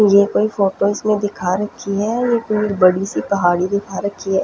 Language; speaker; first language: Hindi; non-native, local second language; Punjabi